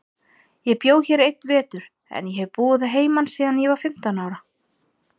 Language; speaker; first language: Icelandic; native; Icelandic